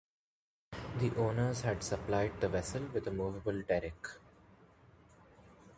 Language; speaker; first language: English; non-native, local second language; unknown